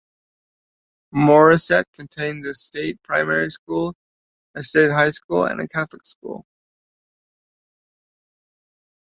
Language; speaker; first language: English; native; English